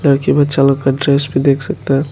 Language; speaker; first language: Hindi; non-native, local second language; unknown